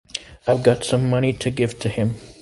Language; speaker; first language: English; native; English